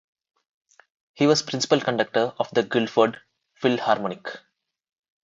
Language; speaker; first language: English; non-native, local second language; Telugu